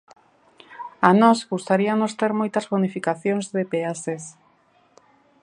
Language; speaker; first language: Galician; native; Galician